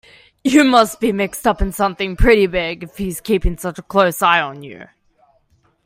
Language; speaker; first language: English; native; English